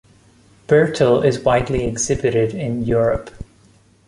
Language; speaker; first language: English; non-native, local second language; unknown